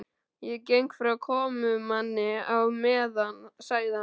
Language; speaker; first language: Icelandic; native; Icelandic